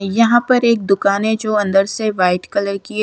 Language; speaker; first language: Hindi; non-native, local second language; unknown